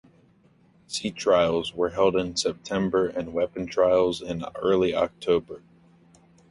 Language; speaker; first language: English; native; English